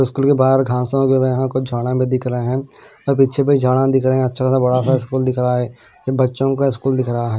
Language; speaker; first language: Hindi; non-native, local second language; Punjabi